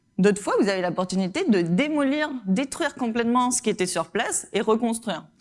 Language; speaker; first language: French; non-native, fluent; Spanish